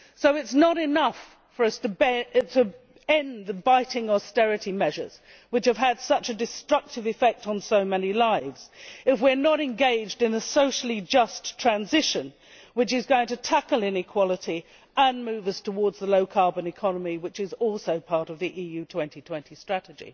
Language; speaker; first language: English; native; English